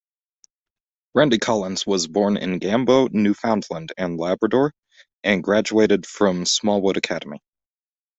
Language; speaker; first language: English; native; English